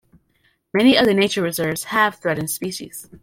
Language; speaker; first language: English; native; English